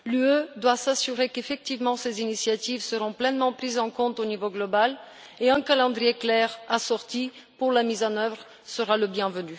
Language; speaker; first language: French; non-native, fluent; Bulgarian